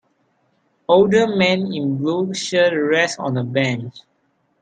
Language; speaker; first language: English; non-native, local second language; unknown